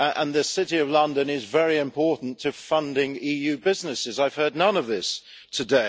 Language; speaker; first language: English; native; English